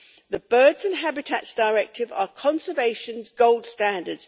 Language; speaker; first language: English; native; English